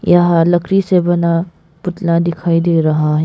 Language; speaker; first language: Hindi; non-native, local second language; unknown